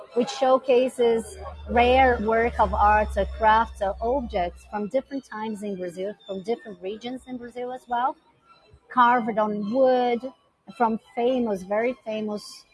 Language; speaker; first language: English; non-native, fluent; Portuguese